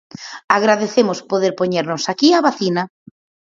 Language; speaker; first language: Galician; native; Galician